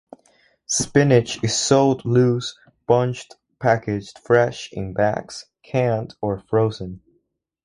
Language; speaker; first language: English; non-native, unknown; Spanish